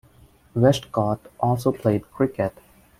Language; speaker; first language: English; non-native, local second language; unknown